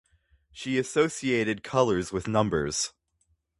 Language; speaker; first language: English; native; English